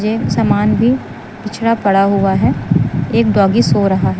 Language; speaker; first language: Hindi; native; Hindi